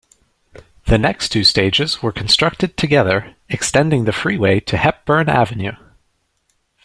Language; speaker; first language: English; native; English